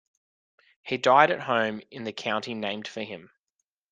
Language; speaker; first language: English; native; English